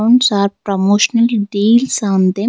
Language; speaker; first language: English; non-native, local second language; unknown